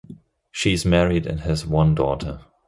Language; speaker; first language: English; non-native, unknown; German